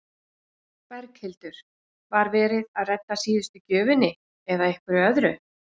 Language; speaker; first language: Icelandic; native; Icelandic